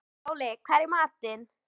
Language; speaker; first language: Icelandic; native; Icelandic